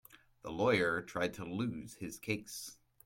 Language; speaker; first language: English; native; English